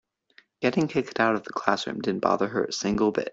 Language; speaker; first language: English; native; English